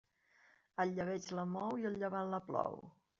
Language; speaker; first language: Catalan; native; Catalan